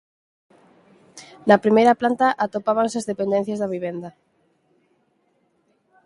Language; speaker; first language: Galician; native; Galician